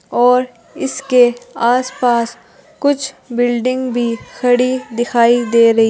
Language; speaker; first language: Hindi; native; Hindi